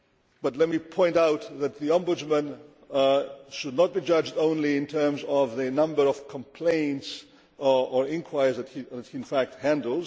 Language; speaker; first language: English; non-native, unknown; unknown